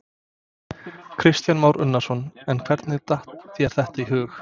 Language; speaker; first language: Icelandic; non-native, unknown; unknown